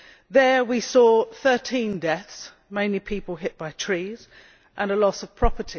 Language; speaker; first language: English; native; English